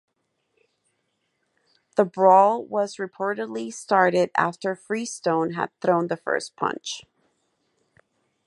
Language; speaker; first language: English; non-native, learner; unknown